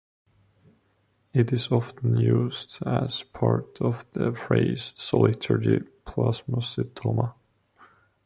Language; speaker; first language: English; non-native, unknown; Estonian